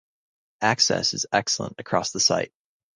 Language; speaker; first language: English; native; English